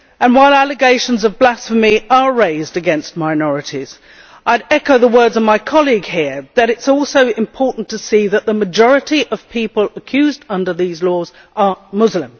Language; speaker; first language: English; native; English